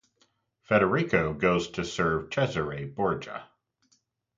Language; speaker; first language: English; native; English